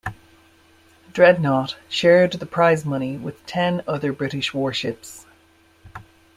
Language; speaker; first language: English; native; English